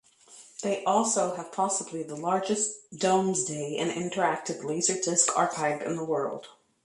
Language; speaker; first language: English; native; English